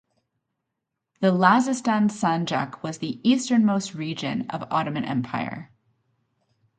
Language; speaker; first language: English; native; English